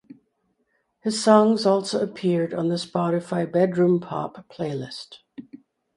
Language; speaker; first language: English; native; English